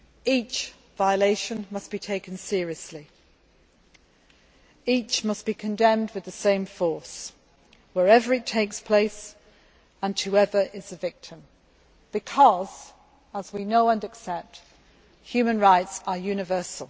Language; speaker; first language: English; native; English